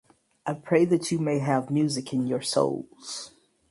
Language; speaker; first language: English; native; English